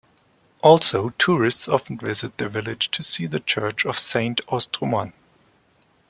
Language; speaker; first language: English; non-native, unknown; German